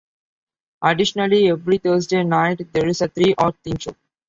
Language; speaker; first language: English; non-native, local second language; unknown